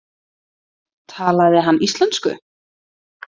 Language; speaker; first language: Icelandic; native; Icelandic